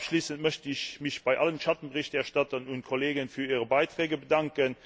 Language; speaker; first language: German; non-native, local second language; Luxembourgish